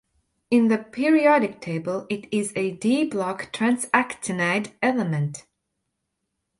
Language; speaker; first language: English; non-native, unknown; Latvian